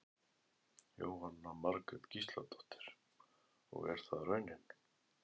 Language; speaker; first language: Icelandic; native; Icelandic